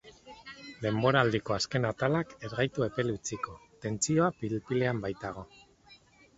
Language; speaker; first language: Basque; non-native, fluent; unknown